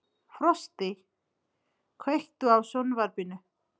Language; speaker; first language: Icelandic; non-native, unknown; Nepali